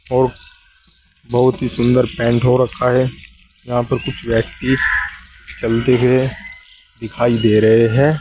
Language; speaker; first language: Hindi; native; Hindi